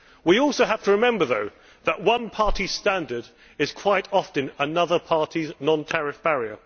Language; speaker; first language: English; native; English